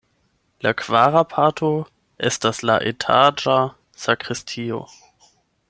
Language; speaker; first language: Esperanto; non-native, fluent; German